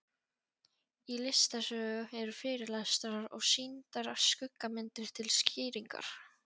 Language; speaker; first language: Icelandic; non-native, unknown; Polish